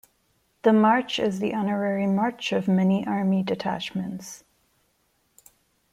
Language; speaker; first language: English; non-native, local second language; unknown